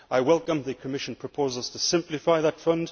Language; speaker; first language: English; native; English